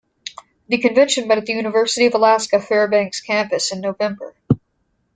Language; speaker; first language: English; native; English